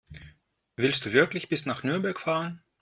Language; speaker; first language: German; non-native, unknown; Russian